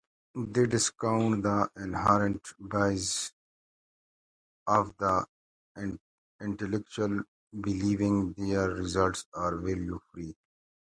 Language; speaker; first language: English; native; English